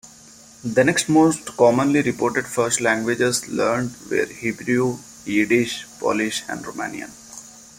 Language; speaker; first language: English; non-native, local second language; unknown